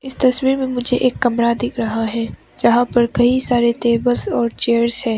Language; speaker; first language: Hindi; non-native, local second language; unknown